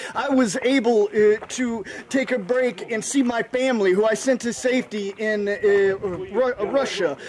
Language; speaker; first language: English; native; English